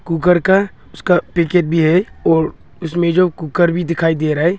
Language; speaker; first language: Hindi; non-native, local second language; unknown